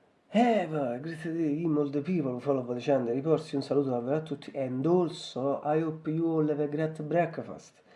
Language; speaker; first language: English; non-native, fluent; Italian